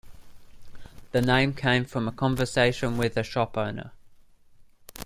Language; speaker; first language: English; native; English